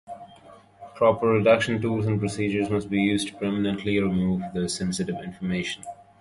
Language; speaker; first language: English; native; English